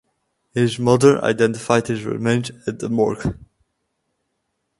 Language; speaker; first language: English; native; English